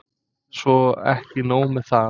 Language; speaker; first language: Icelandic; non-native, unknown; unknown